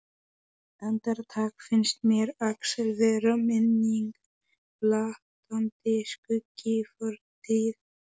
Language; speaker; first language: Icelandic; non-native, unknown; Polish